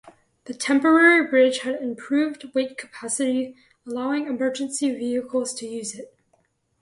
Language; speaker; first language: English; native; English